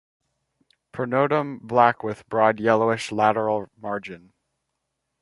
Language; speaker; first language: English; native; English